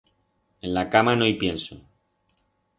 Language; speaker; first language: Aragonese; non-native, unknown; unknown